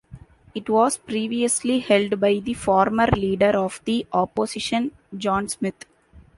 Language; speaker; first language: English; non-native, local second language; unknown